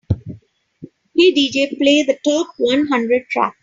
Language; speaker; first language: English; non-native, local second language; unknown